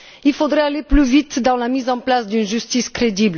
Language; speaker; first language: French; non-native, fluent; Bulgarian